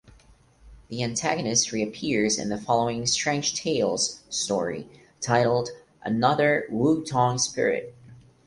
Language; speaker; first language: English; non-native, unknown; Portuguese